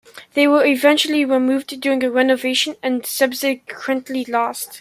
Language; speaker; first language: English; native; English